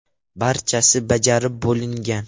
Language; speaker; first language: Uzbek; non-native, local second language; Russian